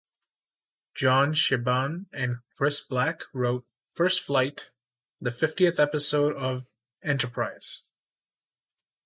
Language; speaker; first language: English; native; English